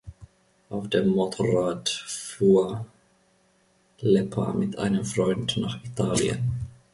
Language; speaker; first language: German; non-native, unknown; Finnish